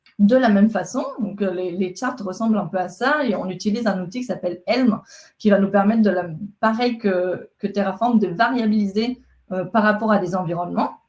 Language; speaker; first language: French; non-native, fluent; Spanish